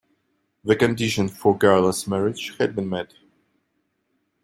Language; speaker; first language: English; non-native, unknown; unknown